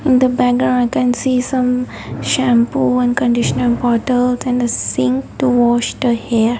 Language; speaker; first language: English; non-native, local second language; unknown